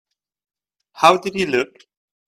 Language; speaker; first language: English; non-native, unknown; Dutch